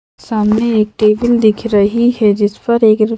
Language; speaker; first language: Hindi; native; Hindi